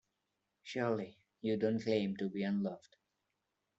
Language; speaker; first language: English; non-native, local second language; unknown